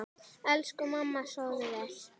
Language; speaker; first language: Icelandic; native; Icelandic